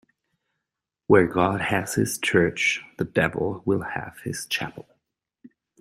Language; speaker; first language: English; non-native, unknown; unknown